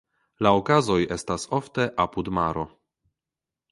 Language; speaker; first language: Esperanto; non-native, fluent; Polish